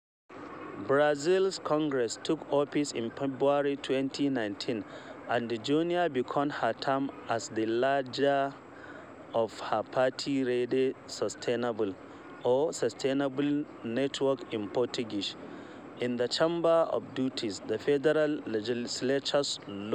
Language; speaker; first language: English; non-native, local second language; Hausa